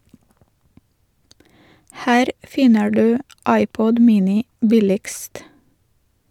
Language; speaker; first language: Norwegian; non-native, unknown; Russian